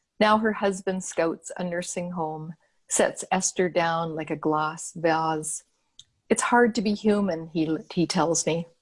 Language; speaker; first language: English; native; English